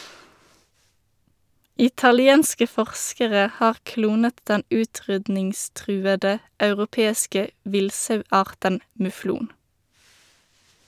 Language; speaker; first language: Norwegian; native; Norwegian